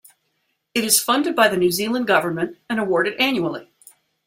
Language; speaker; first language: English; native; English